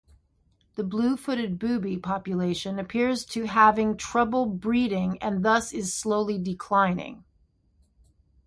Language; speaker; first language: English; native; English